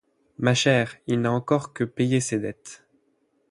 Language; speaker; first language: French; native; French